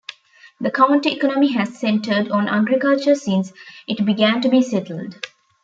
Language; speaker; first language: English; non-native, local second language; Tamil